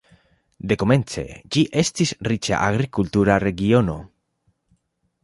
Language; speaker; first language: Esperanto; non-native, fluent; Spanish